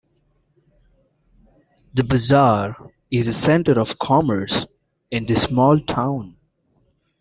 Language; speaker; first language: English; non-native, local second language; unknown